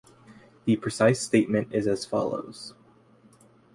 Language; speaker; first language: English; native; English